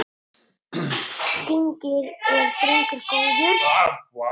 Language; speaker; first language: Icelandic; non-native, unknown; Italian